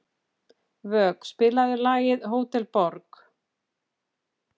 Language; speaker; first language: Icelandic; native; Icelandic